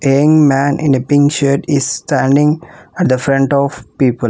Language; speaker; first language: English; non-native, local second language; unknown